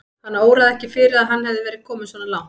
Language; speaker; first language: Icelandic; native; Icelandic